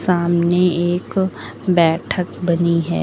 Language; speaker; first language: Hindi; native; Hindi